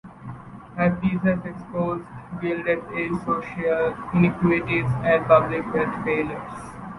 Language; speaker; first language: English; native; English